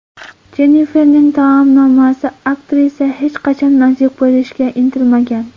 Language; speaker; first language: Uzbek; non-native, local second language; Kara-Kalpak